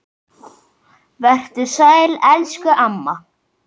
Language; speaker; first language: Icelandic; native; Icelandic